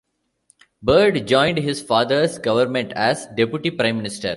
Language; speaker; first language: English; non-native, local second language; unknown